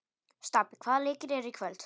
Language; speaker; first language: Icelandic; non-native, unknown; Polish